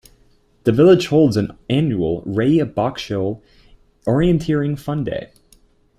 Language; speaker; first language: English; native; English